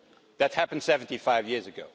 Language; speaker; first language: English; non-native, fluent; Dutch